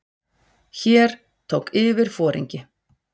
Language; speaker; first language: Icelandic; native; Icelandic